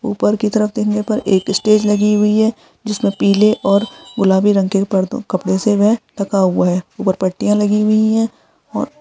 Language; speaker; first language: Hindi; non-native, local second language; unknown